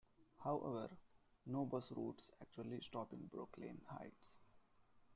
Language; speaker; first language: English; non-native, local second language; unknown